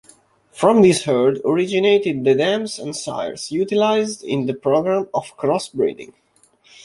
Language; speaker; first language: English; non-native, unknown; Italian